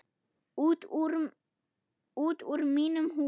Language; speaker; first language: Icelandic; non-native, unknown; German